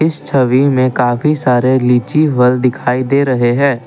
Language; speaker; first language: Hindi; non-native, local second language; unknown